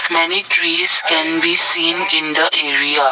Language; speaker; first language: English; non-native, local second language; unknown